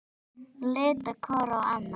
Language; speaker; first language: Icelandic; native; Icelandic